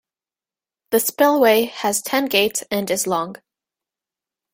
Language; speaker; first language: English; native; English